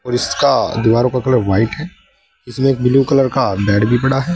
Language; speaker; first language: Hindi; native; Hindi